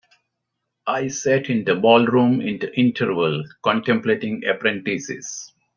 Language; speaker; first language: English; non-native, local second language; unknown